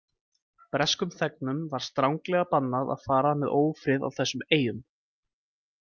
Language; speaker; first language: Icelandic; native; Icelandic